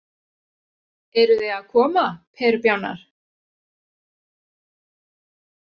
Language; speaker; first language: Icelandic; native; Icelandic